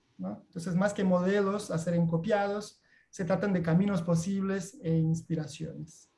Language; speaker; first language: Spanish; non-native, related language; Portuguese